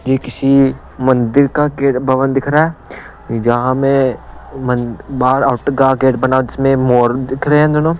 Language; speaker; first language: Hindi; non-native, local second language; Punjabi